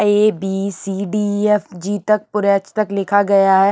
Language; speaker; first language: Hindi; non-native, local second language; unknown